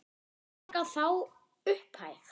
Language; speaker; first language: Icelandic; non-native, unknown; German